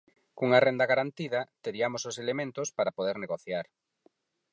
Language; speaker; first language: Galician; non-native, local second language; Spanish